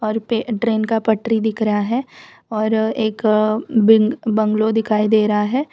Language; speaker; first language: Hindi; non-native, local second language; Gujarati